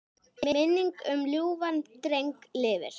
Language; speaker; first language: Icelandic; native; Icelandic